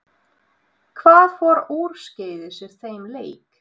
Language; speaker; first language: Icelandic; non-native, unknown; Russian